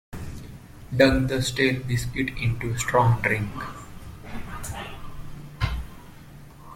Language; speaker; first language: English; non-native, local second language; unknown